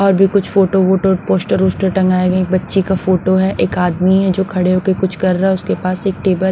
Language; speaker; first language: Hindi; non-native, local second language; Punjabi